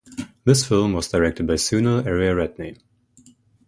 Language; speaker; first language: English; non-native, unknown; German